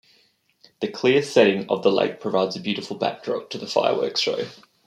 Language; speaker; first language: English; native; English